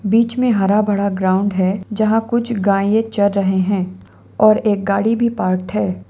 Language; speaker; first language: Hindi; non-native, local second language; Assamese